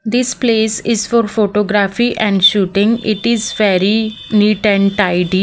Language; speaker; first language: English; non-native, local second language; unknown